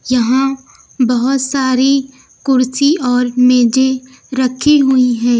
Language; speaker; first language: Hindi; native; Hindi